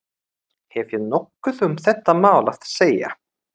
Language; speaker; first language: Icelandic; non-native, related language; Swedish